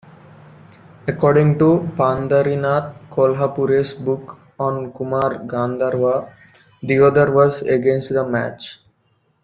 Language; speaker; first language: English; non-native, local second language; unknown